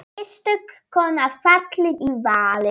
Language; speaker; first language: Icelandic; non-native, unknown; Polish